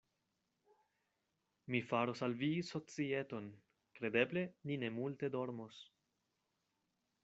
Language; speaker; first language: Esperanto; non-native, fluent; Spanish